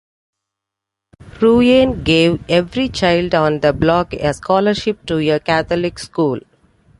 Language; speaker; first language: English; non-native, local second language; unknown